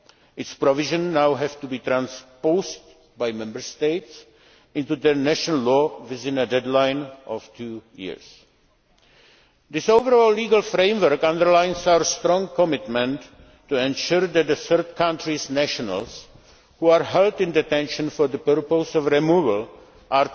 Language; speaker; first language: English; non-native, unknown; Czech